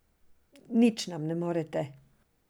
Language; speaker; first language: Slovenian; non-native, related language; Serbian